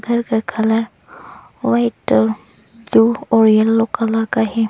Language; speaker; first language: Hindi; non-native, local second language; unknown